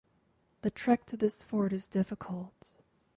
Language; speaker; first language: English; native; English